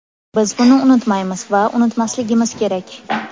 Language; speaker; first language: Uzbek; native; Uzbek